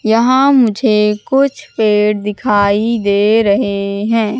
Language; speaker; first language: Hindi; native; Hindi